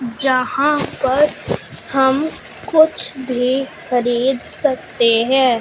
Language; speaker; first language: Hindi; non-native, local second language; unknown